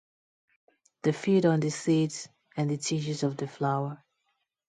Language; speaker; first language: English; non-native, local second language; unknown